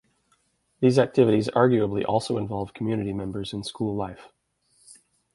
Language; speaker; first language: English; native; English